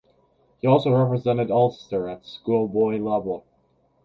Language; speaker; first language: English; native; English